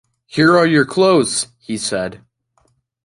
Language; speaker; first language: English; native; English